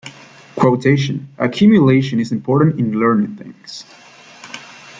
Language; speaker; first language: English; native; English